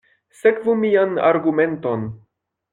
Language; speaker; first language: Esperanto; non-native, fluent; French